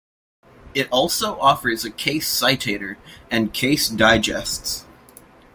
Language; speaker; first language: English; native; English